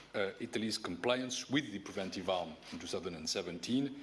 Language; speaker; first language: English; non-native, fluent; French